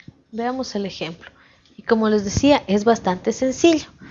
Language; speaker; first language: Spanish; native; Spanish